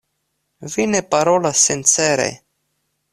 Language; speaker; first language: Esperanto; non-native, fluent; Russian